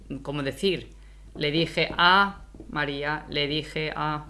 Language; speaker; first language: Spanish; native; Spanish